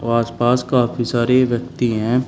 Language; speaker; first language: Hindi; native; Hindi